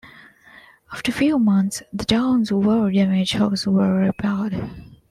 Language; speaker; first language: English; non-native, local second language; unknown